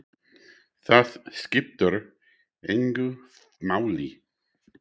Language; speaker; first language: Icelandic; non-native, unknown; English